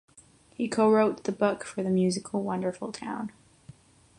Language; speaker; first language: English; non-native, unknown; Catalan